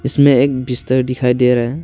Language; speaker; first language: Hindi; non-native, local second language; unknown